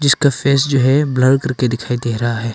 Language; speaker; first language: Hindi; non-native, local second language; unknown